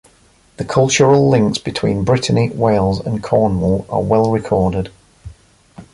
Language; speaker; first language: English; native; English